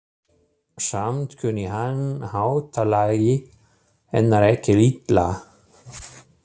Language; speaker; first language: Icelandic; non-native, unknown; German